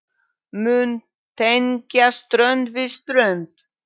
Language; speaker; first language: Icelandic; non-native, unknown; Polish